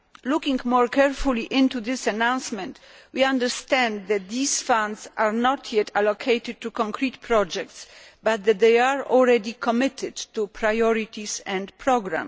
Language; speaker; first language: English; non-native, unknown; Polish